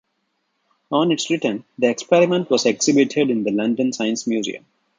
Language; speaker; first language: English; non-native, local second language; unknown